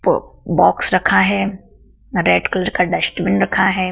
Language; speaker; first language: Hindi; native; Hindi